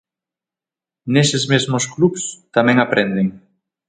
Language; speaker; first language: Galician; native; Galician